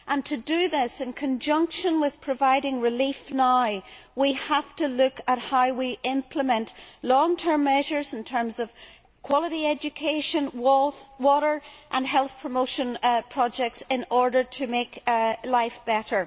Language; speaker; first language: English; native; English